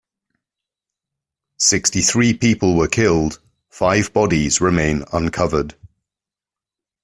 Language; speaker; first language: English; native; English